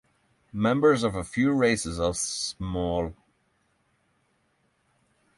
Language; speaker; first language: English; non-native, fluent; Norwegian